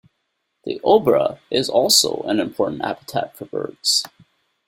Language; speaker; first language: English; native; English